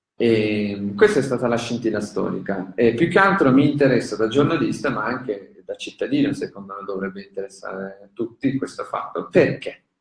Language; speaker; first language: Italian; non-native, fluent; Turkish